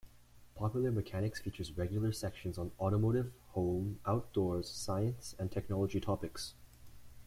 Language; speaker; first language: English; native; English